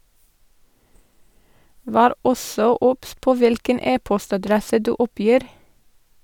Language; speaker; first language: Norwegian; non-native, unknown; English